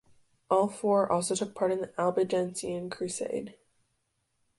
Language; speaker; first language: English; native; English